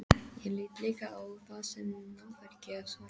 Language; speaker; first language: Icelandic; non-native, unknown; English